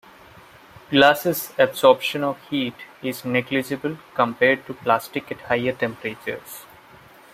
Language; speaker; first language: English; non-native, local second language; Malayalam